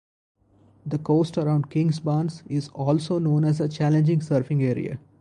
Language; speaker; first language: English; non-native, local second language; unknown